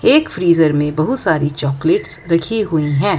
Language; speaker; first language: Hindi; non-native, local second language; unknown